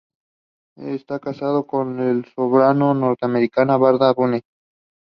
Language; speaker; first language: English; non-native, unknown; Spanish